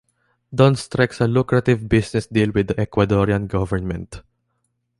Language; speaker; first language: English; non-native, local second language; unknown